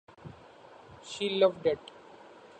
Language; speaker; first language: English; non-native, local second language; Marathi